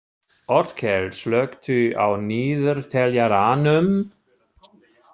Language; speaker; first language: Icelandic; non-native, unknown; German